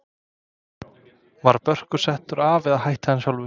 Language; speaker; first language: Icelandic; non-native, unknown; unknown